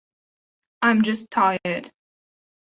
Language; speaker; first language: English; non-native, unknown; German